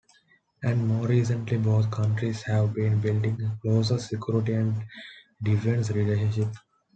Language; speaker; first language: English; non-native, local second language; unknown